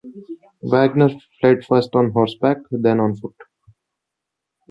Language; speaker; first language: English; non-native, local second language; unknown